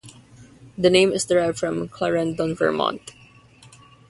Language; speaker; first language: English; non-native, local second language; Filipino